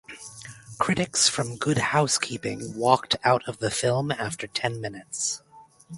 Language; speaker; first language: English; native; English